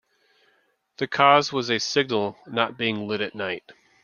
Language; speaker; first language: English; native; English